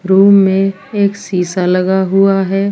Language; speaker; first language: Hindi; native; Hindi